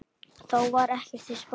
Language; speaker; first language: Icelandic; native; Icelandic